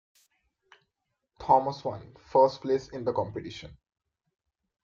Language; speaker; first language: English; non-native, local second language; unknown